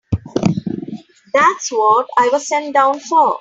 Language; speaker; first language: English; non-native, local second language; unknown